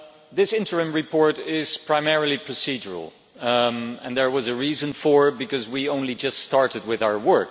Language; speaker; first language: English; non-native, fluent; Dutch